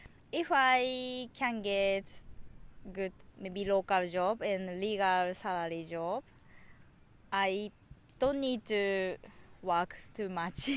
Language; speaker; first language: English; non-native, learner; Japanese